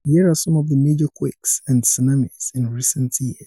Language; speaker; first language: English; non-native, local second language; Yoruba